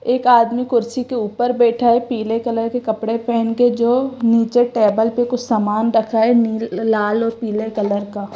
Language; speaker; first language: Hindi; non-native, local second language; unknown